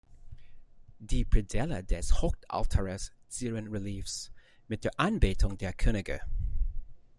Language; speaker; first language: German; non-native, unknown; English